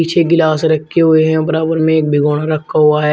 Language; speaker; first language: Hindi; native; Hindi